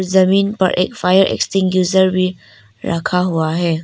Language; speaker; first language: Hindi; non-native, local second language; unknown